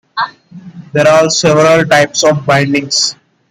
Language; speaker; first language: English; non-native, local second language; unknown